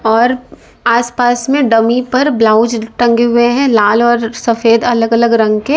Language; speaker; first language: Hindi; native; Hindi